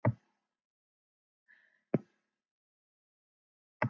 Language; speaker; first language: Icelandic; non-native, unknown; English